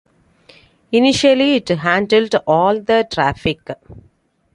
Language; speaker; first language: English; non-native, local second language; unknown